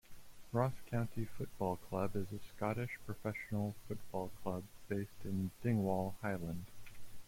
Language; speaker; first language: English; native; English